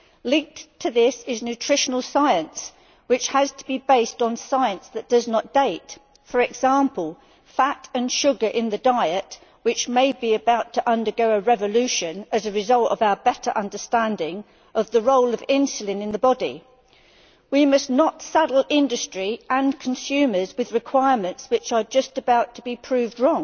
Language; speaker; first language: English; native; English